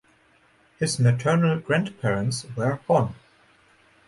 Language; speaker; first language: English; non-native, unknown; German